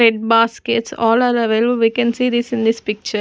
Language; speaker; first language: English; non-native, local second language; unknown